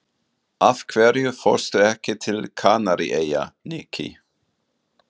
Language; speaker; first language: Icelandic; non-native, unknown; German